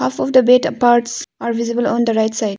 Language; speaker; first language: English; non-native, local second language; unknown